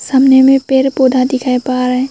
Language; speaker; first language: Hindi; non-native, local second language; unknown